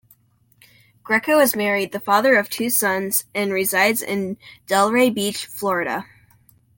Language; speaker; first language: English; native; English